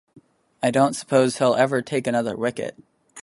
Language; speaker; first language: English; native; English